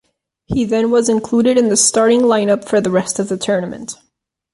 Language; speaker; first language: English; non-native, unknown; Catalan